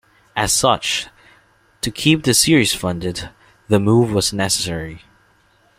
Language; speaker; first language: English; non-native, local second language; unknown